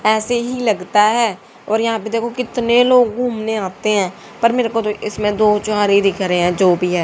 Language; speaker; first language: Hindi; native; Hindi